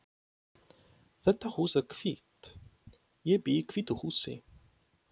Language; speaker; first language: Icelandic; non-native, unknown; Polish